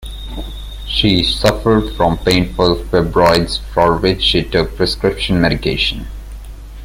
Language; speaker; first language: English; non-native, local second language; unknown